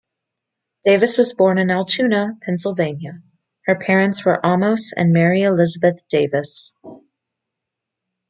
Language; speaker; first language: English; native; English